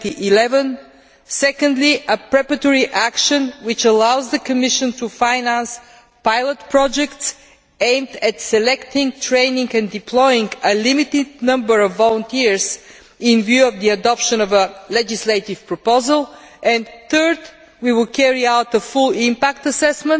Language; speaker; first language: English; non-native, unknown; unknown